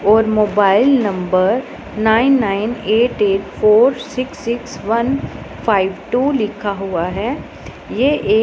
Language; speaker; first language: Hindi; non-native, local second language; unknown